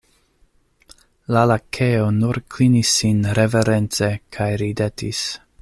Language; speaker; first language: Esperanto; non-native, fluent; English